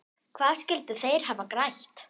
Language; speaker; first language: Icelandic; non-native, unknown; German